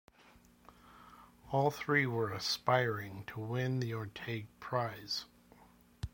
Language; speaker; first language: English; native; English